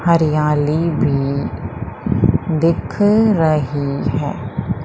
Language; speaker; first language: Hindi; native; Hindi